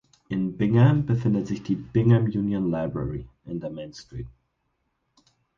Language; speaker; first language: German; native; German